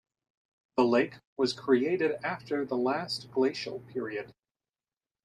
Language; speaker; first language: English; native; English